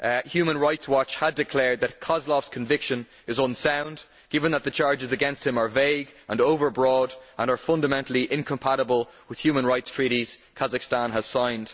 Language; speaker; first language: English; native; English